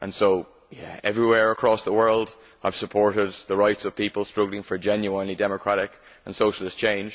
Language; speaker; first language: English; native; English